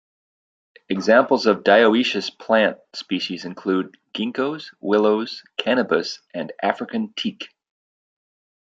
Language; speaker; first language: English; native; English